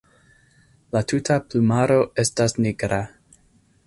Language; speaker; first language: Esperanto; non-native, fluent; English